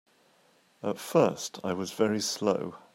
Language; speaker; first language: English; native; English